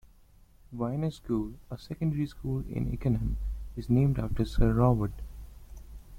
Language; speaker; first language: English; non-native, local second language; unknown